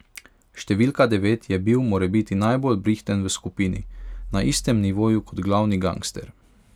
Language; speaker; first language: Slovenian; non-native, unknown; Hungarian